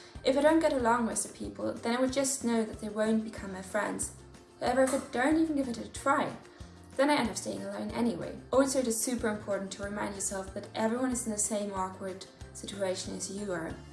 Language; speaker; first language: English; non-native, fluent; German